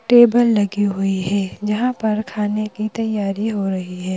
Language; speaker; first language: Hindi; native; Hindi